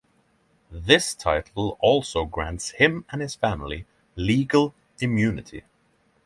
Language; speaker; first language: English; non-native, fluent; Norwegian